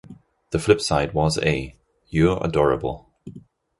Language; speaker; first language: English; non-native, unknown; German